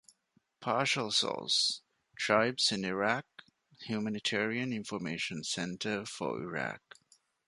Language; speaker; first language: English; non-native, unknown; Divehi